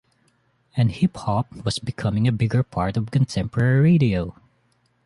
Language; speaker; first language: English; non-native, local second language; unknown